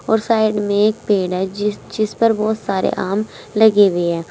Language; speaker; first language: Hindi; native; Hindi